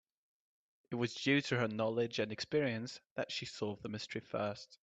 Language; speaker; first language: English; native; English